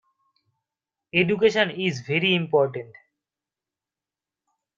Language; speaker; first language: English; non-native, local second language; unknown